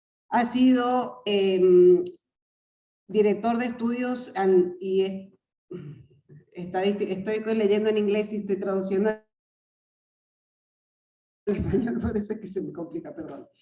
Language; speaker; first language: Spanish; native; Spanish